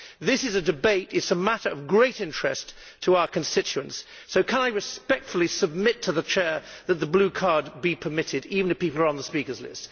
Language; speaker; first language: English; native; English